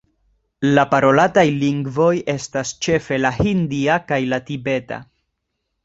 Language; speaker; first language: Esperanto; non-native, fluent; Spanish